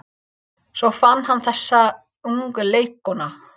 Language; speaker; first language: Icelandic; non-native, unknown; English